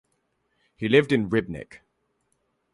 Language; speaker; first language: English; native; English